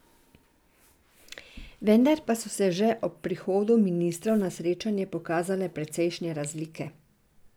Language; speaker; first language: Slovenian; non-native, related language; Serbian